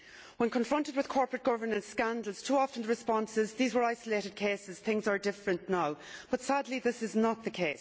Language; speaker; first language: English; native; English